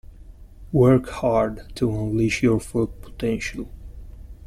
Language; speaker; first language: English; non-native, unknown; Italian